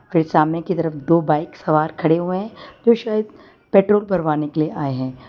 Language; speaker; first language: Hindi; non-native, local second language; Gujarati